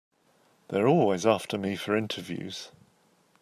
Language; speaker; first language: English; native; English